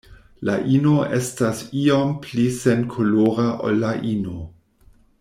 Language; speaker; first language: Esperanto; non-native, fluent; German